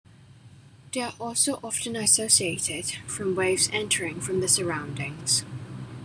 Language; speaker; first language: English; non-native, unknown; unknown